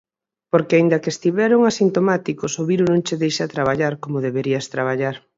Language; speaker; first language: Galician; native; Galician